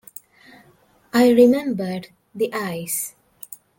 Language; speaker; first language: English; non-native, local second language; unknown